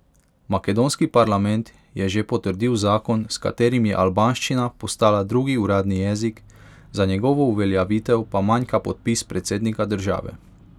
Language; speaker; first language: Slovenian; non-native, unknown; Hungarian